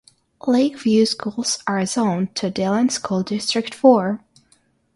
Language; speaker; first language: English; non-native, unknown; Russian